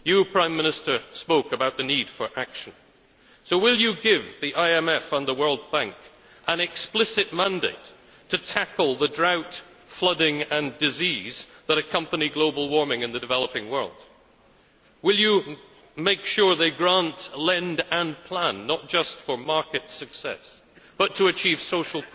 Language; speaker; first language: English; native; English